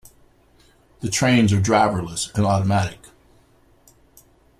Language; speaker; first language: English; native; English